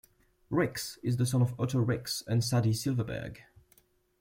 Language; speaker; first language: English; non-native, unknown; French